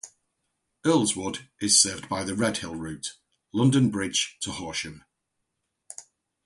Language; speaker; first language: English; native; English